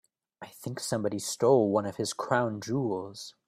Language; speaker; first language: English; native; English